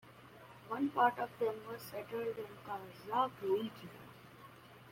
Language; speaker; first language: English; native; English